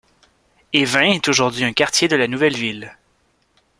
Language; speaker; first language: French; native; French